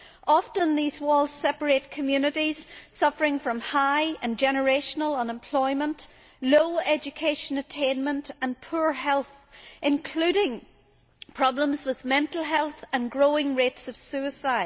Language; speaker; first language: English; native; English